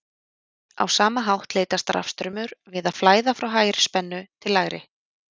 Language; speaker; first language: Icelandic; native; Icelandic